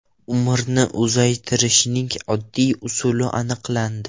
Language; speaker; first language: Uzbek; non-native, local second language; Russian